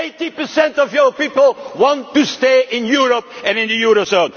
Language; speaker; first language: English; non-native, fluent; Dutch